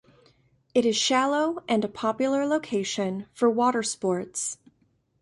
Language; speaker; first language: English; native; English